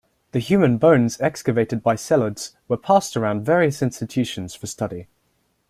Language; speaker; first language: English; native; English